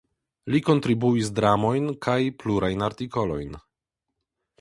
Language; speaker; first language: Esperanto; non-native, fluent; Polish